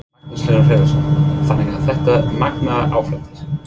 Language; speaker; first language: Icelandic; non-native, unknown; English